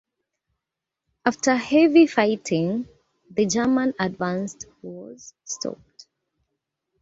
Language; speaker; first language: English; native; English